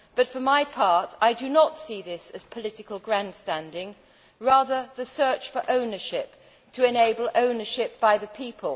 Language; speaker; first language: English; native; English